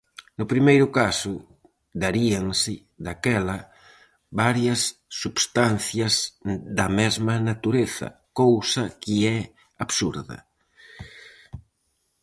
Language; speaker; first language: Galician; native; Galician